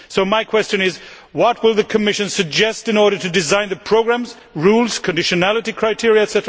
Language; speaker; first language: English; non-native, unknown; Swedish